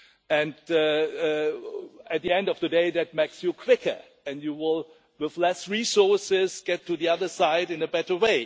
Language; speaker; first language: English; non-native, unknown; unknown